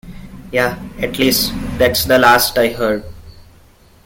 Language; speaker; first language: English; non-native, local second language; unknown